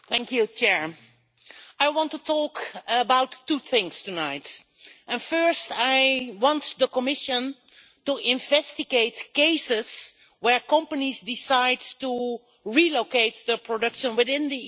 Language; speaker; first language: English; non-native, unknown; Dutch